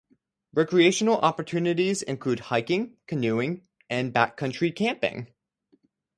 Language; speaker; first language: English; native; English